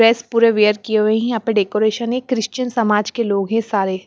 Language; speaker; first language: Hindi; non-native, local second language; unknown